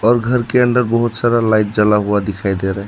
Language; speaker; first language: Hindi; non-native, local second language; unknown